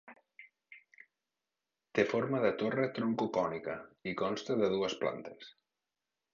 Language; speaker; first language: Catalan; native; Catalan